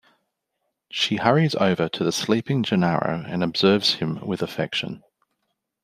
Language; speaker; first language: English; native; English